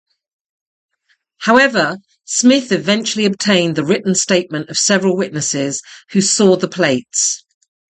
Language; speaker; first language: English; native; English